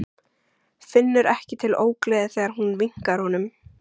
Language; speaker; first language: Icelandic; native; Icelandic